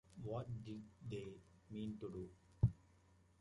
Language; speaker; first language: English; native; English